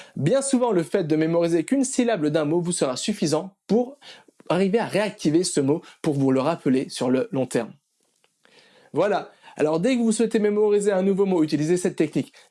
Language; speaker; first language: French; native; French